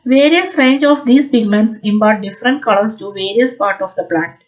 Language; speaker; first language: English; non-native, local second language; Malayalam